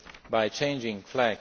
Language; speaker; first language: English; non-native, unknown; Slovak